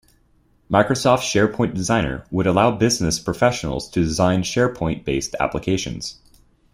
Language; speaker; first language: English; native; English